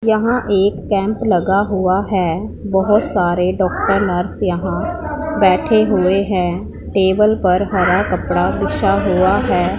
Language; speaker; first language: Hindi; non-native, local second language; Punjabi